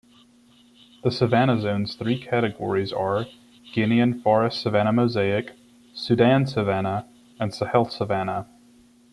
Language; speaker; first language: English; native; English